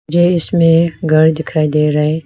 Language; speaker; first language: Hindi; non-native, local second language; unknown